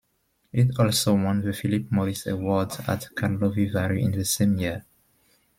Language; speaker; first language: English; non-native, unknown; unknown